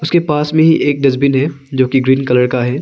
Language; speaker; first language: Hindi; non-native, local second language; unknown